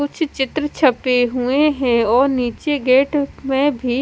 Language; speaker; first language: Hindi; non-native, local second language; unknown